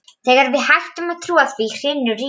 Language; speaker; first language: Icelandic; non-native, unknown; Polish